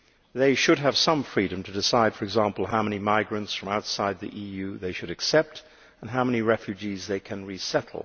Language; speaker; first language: English; native; English